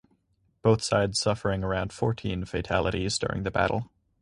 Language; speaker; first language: English; native; English